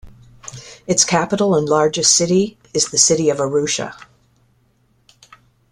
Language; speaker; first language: English; native; English